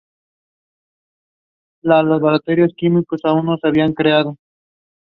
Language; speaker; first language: English; non-native, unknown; Spanish